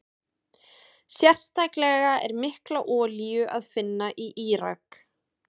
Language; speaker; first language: Icelandic; native; Icelandic